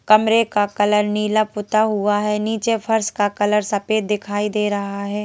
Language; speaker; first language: Hindi; native; Hindi